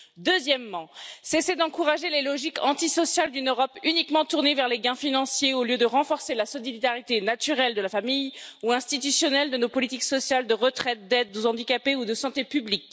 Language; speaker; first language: French; native; French